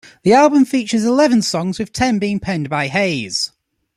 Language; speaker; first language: English; native; English